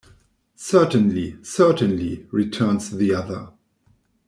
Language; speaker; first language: English; non-native, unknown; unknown